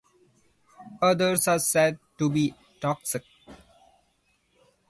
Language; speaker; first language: English; non-native, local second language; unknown